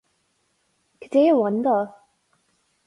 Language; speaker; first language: Irish; non-native, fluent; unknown